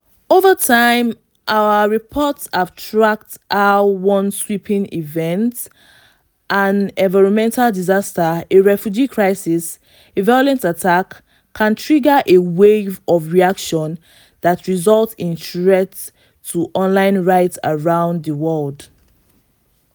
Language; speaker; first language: English; non-native, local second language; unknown